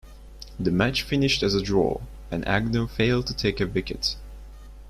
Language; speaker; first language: English; non-native, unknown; Turkish